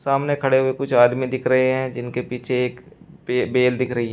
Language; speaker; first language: Hindi; native; Hindi